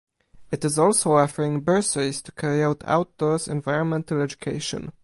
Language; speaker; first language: English; non-native, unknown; Polish